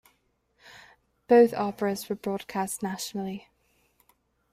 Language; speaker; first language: English; native; English